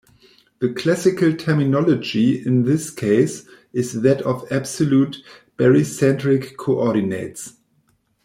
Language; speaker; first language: English; non-native, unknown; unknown